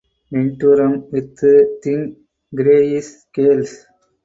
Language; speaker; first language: English; non-native, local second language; Tamil